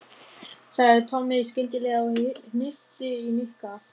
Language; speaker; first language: Icelandic; non-native, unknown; German